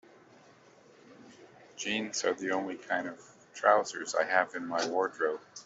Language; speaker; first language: English; native; English